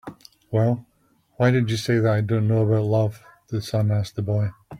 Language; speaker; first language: English; native; English